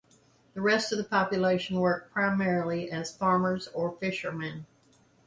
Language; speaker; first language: English; native; English